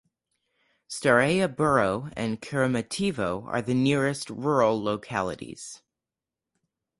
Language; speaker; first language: English; native; English